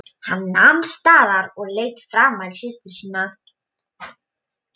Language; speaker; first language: Icelandic; non-native, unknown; Polish